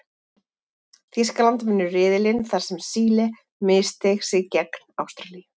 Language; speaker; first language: Icelandic; native; Icelandic